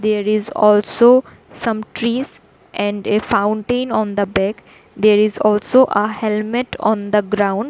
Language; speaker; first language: English; non-native, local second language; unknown